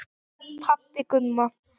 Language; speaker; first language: Icelandic; non-native, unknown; English